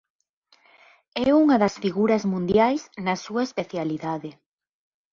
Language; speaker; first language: Galician; native; Galician